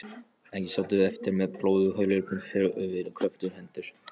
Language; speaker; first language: Icelandic; non-native, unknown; Polish